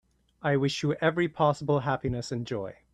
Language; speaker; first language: English; native; English